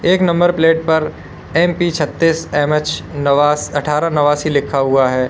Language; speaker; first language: Hindi; native; Hindi